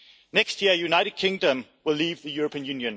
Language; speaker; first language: English; non-native, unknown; Danish